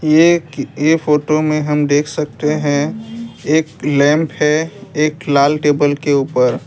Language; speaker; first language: Hindi; non-native, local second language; Assamese